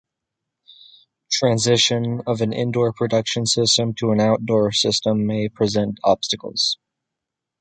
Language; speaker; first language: English; native; English